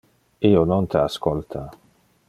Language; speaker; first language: Interlingua; non-native, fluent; Dutch